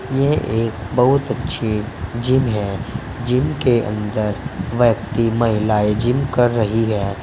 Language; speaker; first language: Hindi; native; Hindi